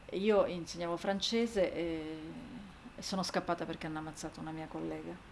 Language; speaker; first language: Italian; non-native, fluent; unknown